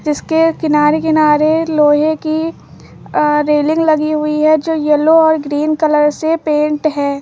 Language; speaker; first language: Hindi; native; Hindi